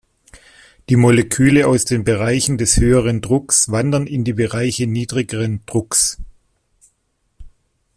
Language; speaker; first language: German; native; German